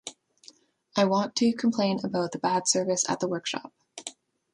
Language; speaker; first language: English; native; English